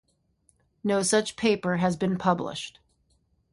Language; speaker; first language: English; native; English